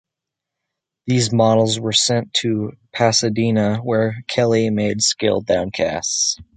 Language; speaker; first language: English; native; English